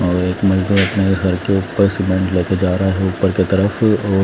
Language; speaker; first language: Hindi; non-native, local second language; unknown